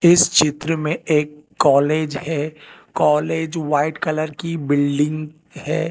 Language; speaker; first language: Hindi; non-native, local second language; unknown